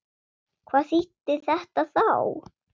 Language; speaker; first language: Icelandic; non-native, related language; Swedish